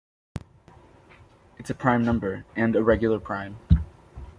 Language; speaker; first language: English; native; English